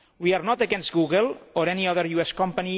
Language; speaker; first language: English; non-native, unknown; Catalan